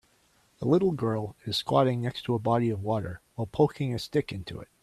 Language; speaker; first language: English; native; English